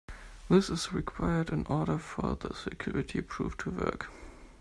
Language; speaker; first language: English; non-native, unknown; German